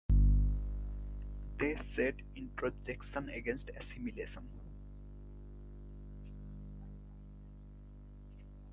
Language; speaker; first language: English; non-native, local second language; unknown